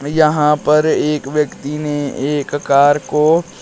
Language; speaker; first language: Hindi; native; Hindi